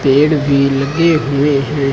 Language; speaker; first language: Hindi; native; Hindi